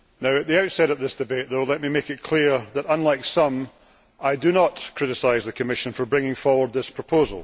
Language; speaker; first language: English; native; English